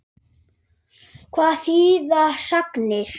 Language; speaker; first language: Icelandic; native; Icelandic